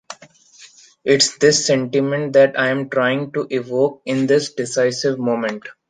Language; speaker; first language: English; non-native, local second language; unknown